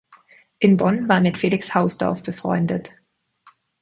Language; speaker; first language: German; native; German